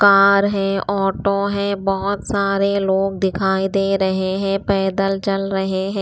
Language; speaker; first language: Hindi; non-native, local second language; Punjabi